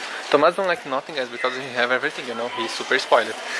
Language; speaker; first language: English; non-native, fluent; Portuguese